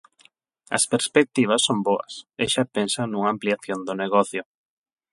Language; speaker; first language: Galician; non-native, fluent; Spanish